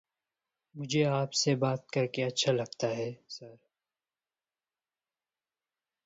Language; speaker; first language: English; non-native, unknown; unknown